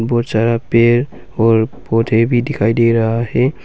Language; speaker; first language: Hindi; early bilingual, other home language; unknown